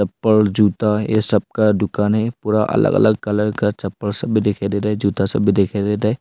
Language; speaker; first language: Hindi; early bilingual, other home language; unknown